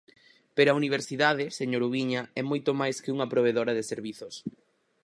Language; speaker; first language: Galician; native; Galician